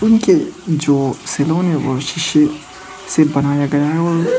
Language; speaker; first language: Hindi; non-native, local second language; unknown